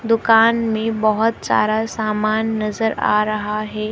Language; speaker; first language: Hindi; native; Hindi